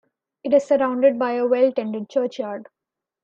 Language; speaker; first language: English; non-native, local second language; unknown